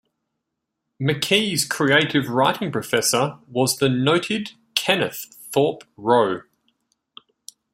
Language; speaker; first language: English; native; English